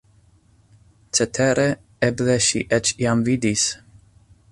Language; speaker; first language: Esperanto; non-native, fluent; English